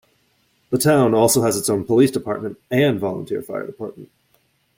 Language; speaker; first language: English; native; English